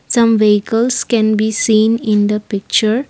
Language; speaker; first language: English; non-native, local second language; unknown